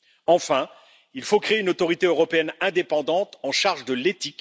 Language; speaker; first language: French; native; French